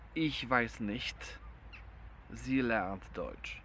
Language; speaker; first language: German; non-native, fluent; Polish